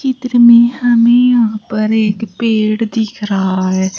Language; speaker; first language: Hindi; native; Hindi